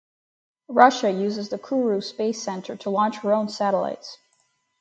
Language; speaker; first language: English; native; English